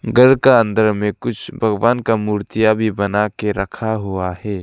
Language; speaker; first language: Hindi; non-native, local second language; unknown